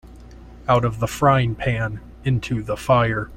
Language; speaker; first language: English; native; English